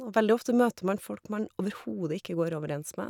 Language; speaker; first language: Norwegian; native; Norwegian